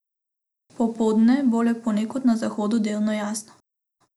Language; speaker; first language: Slovenian; non-native, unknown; Macedonian